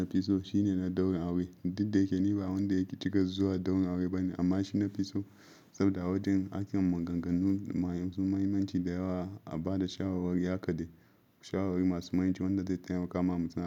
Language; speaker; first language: Hausa; non-native, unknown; Yoruba